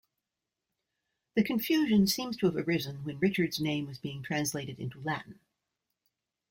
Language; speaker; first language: English; native; English